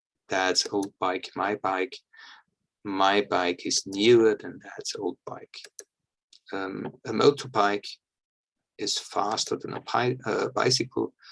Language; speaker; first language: English; non-native, fluent; German